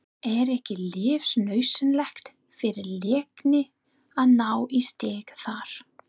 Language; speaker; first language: Icelandic; non-native, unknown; English